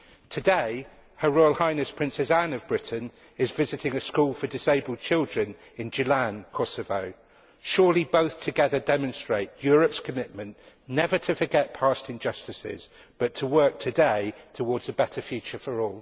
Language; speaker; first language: English; native; English